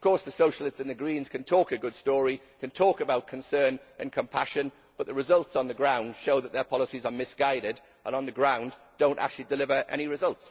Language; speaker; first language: English; native; English